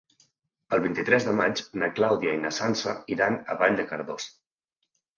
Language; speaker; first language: Catalan; native; Catalan